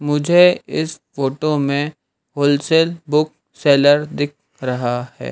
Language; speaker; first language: Hindi; native; Hindi